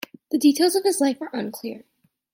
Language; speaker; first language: English; native; English